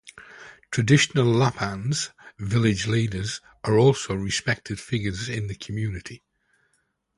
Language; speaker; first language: English; native; English